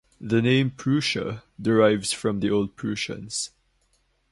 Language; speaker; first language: English; non-native, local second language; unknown